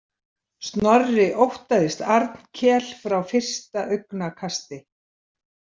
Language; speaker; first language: Icelandic; native; Icelandic